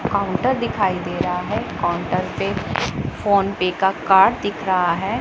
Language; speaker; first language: Hindi; non-native, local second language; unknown